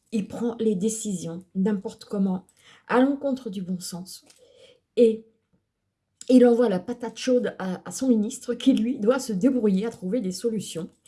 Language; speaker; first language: French; early bilingual, other home language; Portuguese